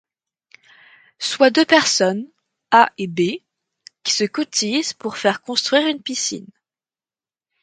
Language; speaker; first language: French; native; French